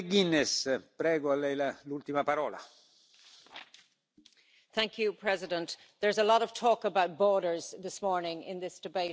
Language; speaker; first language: English; native; English